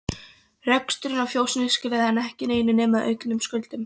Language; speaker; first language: Icelandic; non-native, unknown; Polish